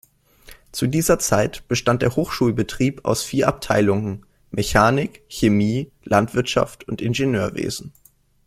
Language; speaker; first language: German; native; German